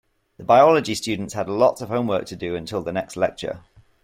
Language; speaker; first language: English; native; English